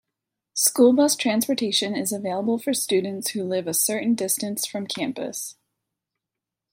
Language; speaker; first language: English; native; English